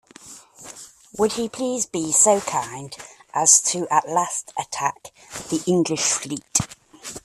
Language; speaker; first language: English; native; English